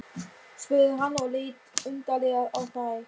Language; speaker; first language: Icelandic; non-native, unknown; German